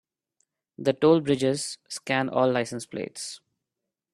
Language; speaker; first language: English; non-native, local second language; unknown